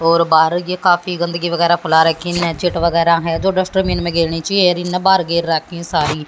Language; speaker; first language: Hindi; native; Hindi